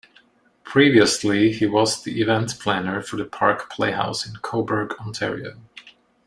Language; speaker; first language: English; non-native, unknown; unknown